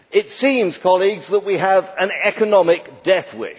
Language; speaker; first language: English; native; English